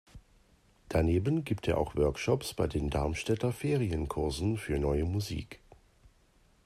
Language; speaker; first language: German; native; German